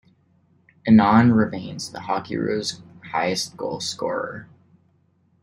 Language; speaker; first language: English; native; English